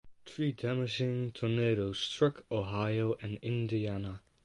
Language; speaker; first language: English; non-native, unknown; Dutch